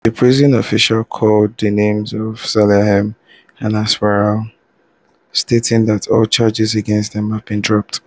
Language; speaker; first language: English; non-native, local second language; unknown